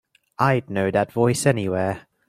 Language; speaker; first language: English; native; English